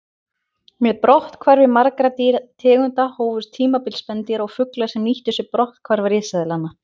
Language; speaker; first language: Icelandic; native; Icelandic